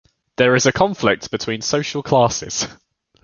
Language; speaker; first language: English; native; English